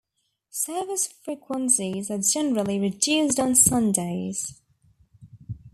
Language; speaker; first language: English; native; English